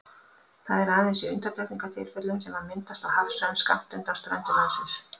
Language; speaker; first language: Icelandic; native; Icelandic